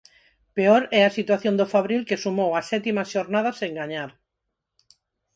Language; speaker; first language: Galician; non-native, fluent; Spanish